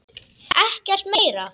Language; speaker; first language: Icelandic; native; Icelandic